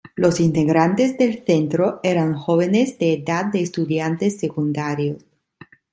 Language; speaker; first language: Spanish; non-native, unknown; Italian